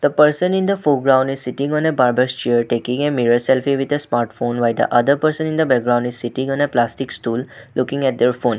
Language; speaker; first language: English; non-native, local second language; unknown